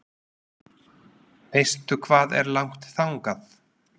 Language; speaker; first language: Icelandic; non-native, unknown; Slovak